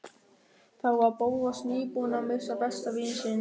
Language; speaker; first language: Icelandic; non-native, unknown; German